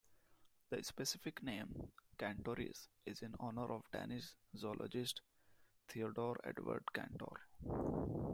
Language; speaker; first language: English; non-native, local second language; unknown